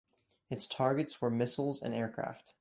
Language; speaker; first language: English; native; English